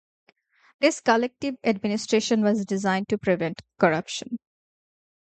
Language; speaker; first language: English; native; English